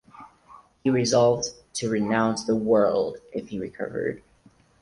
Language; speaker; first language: English; non-native, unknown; Portuguese